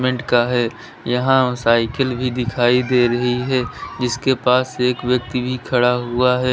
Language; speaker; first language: Hindi; native; Hindi